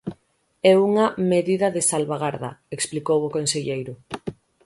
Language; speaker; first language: Galician; native; Galician